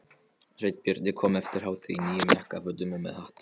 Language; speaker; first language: Icelandic; non-native, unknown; Polish